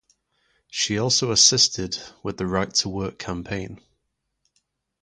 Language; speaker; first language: English; native; English